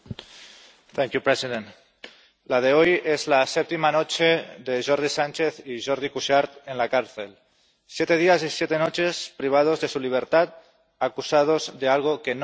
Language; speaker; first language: Spanish; non-native, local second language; Catalan